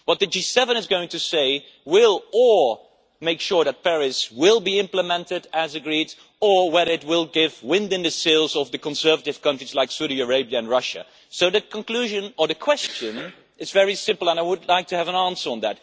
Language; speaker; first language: English; non-native, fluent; Dutch